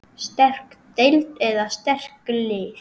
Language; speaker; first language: Icelandic; native; Icelandic